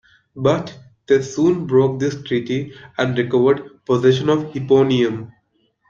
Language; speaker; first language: English; non-native, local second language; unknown